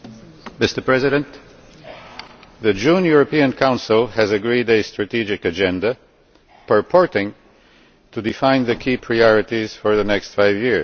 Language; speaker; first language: English; non-native, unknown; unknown